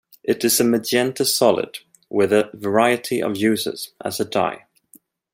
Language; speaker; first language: English; non-native, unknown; Swedish